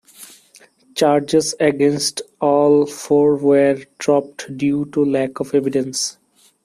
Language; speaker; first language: English; non-native, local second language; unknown